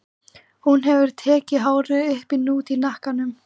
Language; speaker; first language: Icelandic; native; Icelandic